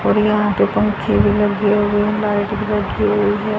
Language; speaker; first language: Hindi; native; Hindi